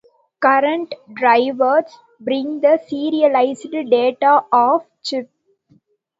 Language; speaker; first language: English; non-native, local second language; Tamil